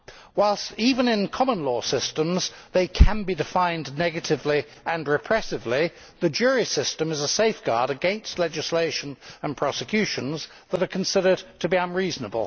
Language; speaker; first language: English; native; English